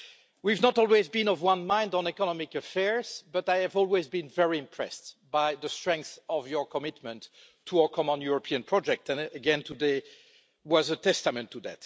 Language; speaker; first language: English; non-native, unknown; French